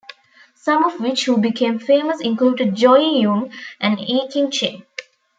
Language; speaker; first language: English; non-native, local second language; Tamil